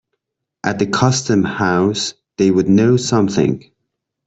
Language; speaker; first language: English; non-native, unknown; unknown